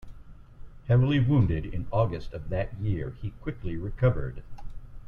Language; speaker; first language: English; native; English